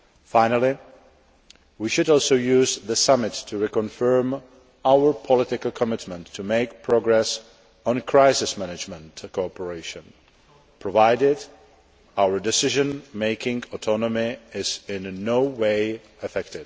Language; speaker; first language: English; non-native, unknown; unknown